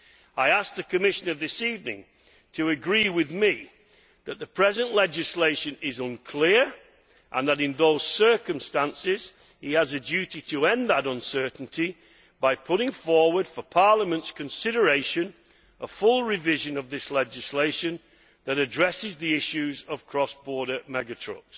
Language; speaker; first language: English; native; English